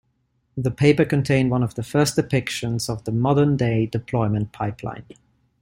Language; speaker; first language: English; non-native, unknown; Ligurian